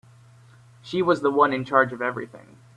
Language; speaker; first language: English; native; English